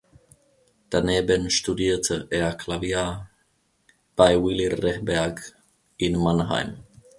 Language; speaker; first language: German; non-native, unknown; Finnish